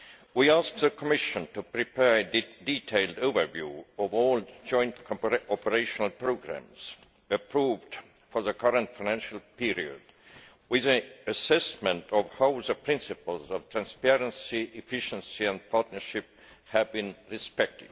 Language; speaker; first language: English; non-native, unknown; Estonian